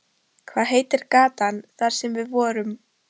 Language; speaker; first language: Icelandic; non-native, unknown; Polish